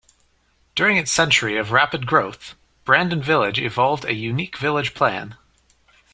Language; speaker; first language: English; native; English